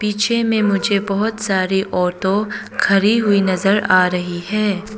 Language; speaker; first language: Hindi; non-native, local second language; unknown